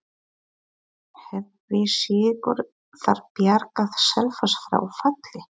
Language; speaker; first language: Icelandic; non-native, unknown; Polish